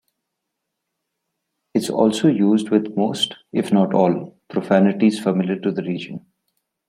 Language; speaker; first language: English; non-native, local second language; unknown